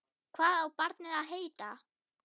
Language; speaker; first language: Icelandic; non-native, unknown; German